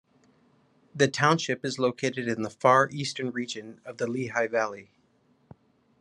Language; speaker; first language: English; native; English